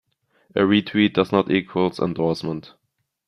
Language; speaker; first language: English; non-native, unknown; German